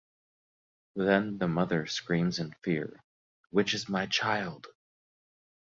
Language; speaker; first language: English; native; English